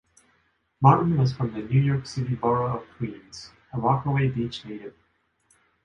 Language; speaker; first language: English; non-native, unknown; Japanese